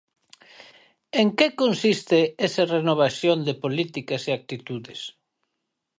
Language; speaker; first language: Galician; native; Galician